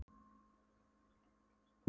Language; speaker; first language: Icelandic; non-native, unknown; Polish